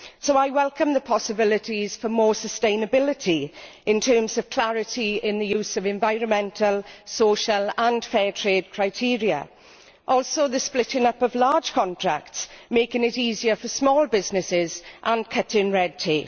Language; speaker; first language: English; native; English